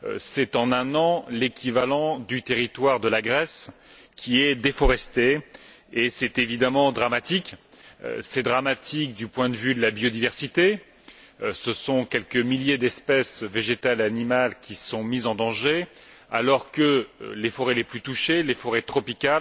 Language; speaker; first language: French; native; French